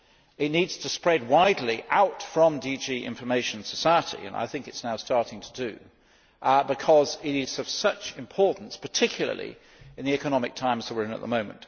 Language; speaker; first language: English; native; English